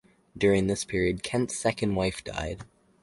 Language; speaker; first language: English; native; English